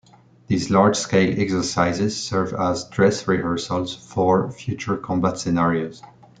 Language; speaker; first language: English; non-native, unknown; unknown